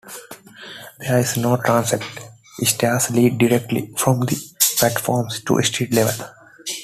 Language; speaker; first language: English; non-native, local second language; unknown